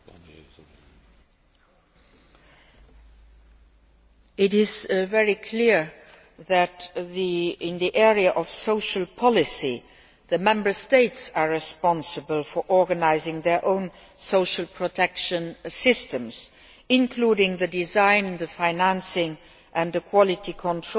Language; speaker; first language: English; native; English